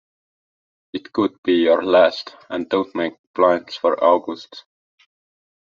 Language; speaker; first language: English; non-native, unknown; Estonian